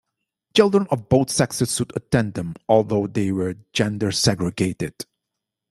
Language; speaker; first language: English; non-native, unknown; Dutch